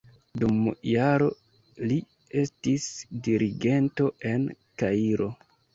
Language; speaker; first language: Esperanto; non-native, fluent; Kinyarwanda